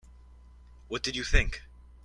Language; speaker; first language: English; native; English